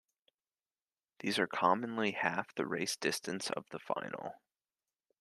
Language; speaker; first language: English; native; English